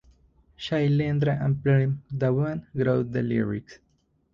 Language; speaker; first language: English; non-native, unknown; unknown